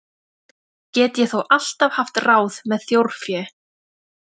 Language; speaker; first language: Icelandic; native; Icelandic